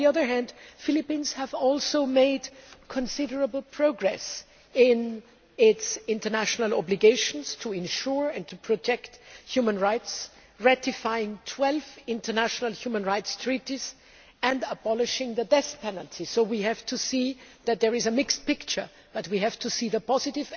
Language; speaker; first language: English; non-native, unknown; German